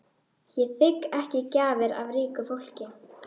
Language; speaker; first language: Icelandic; native; Icelandic